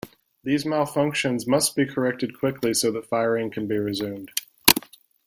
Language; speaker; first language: English; native; English